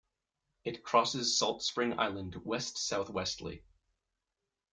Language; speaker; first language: English; native; English